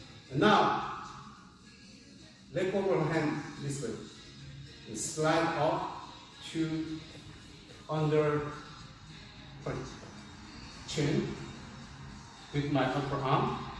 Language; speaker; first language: English; non-native, learner; Korean